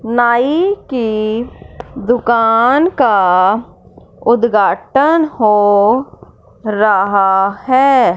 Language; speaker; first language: Hindi; non-native, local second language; Punjabi